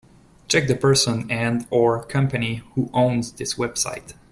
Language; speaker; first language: English; native; English